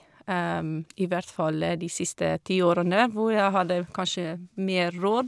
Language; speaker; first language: Norwegian; non-native, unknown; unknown